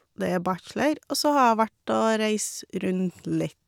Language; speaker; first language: Norwegian; non-native, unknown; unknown